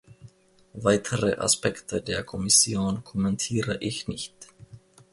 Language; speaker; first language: German; non-native, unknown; Finnish